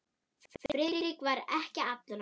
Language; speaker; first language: Icelandic; non-native, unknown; German